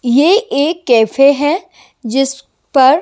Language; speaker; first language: Hindi; native; Hindi